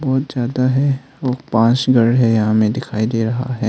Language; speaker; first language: Hindi; non-native, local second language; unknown